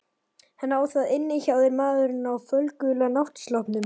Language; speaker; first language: Icelandic; native; Icelandic